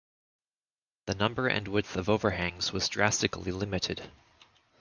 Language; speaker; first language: English; native; English